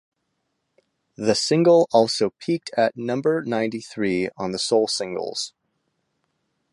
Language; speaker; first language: English; native; English